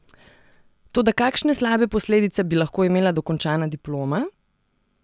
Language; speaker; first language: Slovenian; non-native, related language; Serbian